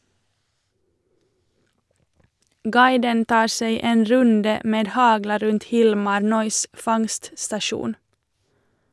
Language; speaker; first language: Norwegian; non-native, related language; Swedish